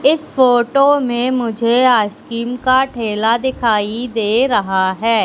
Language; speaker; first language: Hindi; native; Hindi